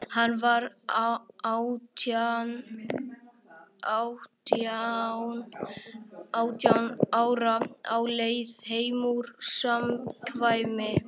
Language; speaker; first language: Icelandic; native; Icelandic